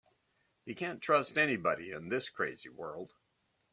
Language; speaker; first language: English; native; English